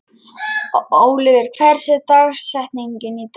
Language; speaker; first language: Icelandic; non-native, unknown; Lithuanian